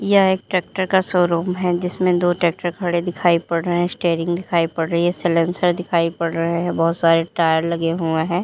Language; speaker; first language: Hindi; native; Hindi